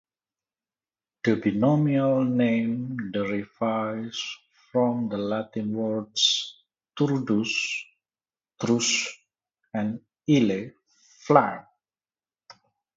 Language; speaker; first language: English; native; English